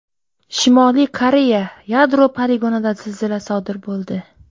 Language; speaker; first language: Uzbek; native; Uzbek